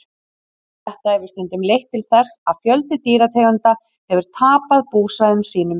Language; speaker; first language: Icelandic; native; Icelandic